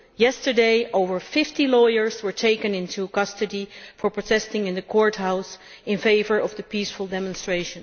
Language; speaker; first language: English; non-native, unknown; Dutch